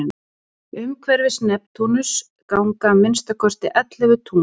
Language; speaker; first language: Icelandic; native; Icelandic